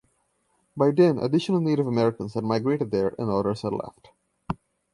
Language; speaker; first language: English; non-native, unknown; Portuguese